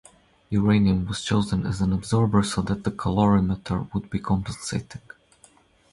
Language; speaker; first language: English; non-native, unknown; Croatian